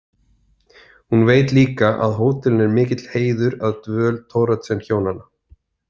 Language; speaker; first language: Icelandic; native; Icelandic